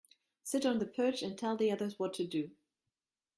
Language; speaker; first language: English; non-native, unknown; German